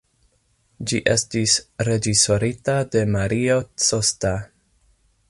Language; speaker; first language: Esperanto; non-native, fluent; English